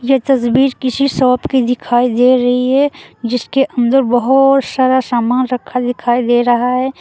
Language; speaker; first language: Hindi; native; Hindi